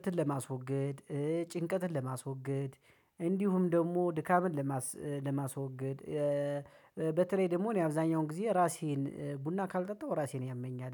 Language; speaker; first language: Amharic; native; Amharic